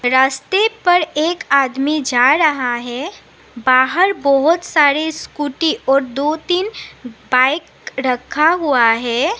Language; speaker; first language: Hindi; non-native, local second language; Assamese